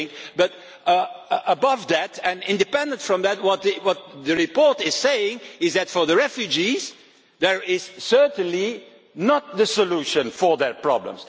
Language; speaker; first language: English; non-native, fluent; Dutch